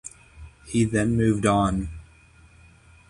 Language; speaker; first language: English; native; English